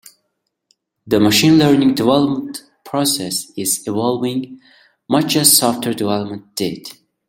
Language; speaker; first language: English; non-native, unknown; Mongolian